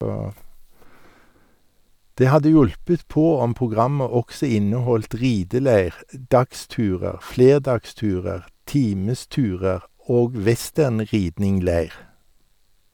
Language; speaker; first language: Norwegian; native; Norwegian